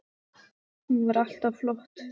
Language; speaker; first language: Icelandic; non-native, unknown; English